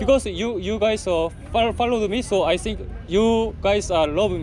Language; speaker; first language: English; non-native, learner; Korean